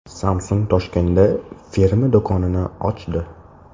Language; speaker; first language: Uzbek; native; Uzbek